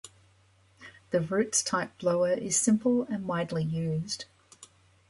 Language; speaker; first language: English; native; English